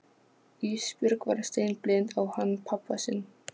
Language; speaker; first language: Icelandic; non-native, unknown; Polish